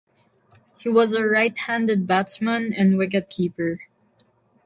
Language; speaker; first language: English; non-native, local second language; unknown